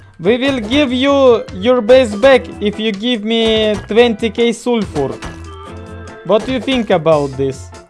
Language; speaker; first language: English; non-native, learner; Russian